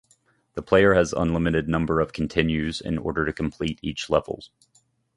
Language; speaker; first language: English; native; English